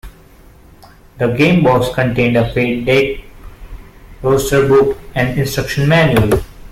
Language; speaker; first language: English; non-native, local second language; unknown